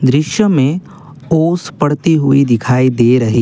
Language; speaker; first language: Hindi; non-native, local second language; Assamese